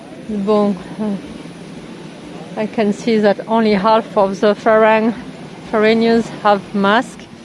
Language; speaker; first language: English; non-native, fluent; French